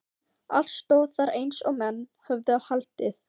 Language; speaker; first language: Icelandic; non-native, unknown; Filipino